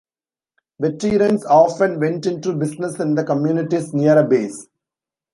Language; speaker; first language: English; non-native, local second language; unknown